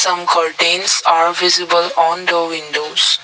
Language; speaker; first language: English; non-native, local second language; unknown